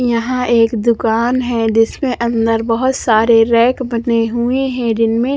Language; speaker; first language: Hindi; non-native, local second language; Punjabi